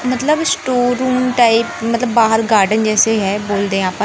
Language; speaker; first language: Hindi; native; Hindi